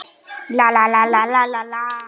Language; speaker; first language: Icelandic; non-native, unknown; Polish